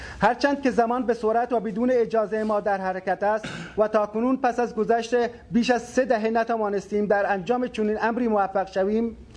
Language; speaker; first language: Persian; non-native, local second language; Baluchi